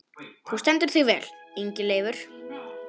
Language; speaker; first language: Icelandic; non-native, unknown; Polish